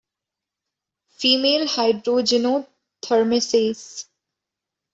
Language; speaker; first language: English; non-native, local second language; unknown